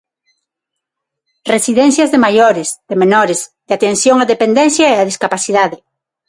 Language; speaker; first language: Galician; non-native, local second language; Spanish